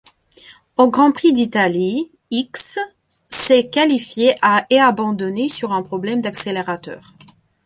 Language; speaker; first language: French; non-native, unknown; Belarusian